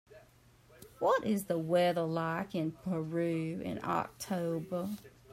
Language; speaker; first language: English; native; English